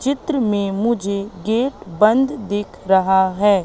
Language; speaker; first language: Hindi; native; Hindi